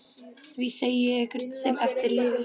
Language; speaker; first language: Icelandic; native; Icelandic